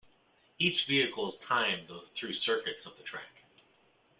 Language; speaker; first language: English; native; English